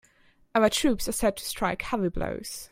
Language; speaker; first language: English; non-native, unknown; German